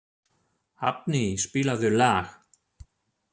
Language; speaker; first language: Icelandic; non-native, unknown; German